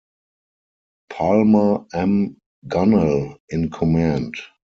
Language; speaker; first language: English; non-native, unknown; German